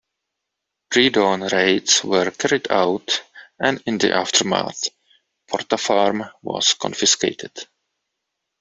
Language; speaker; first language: English; non-native, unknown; Czech